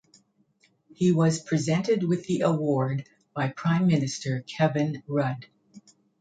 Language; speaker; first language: English; native; English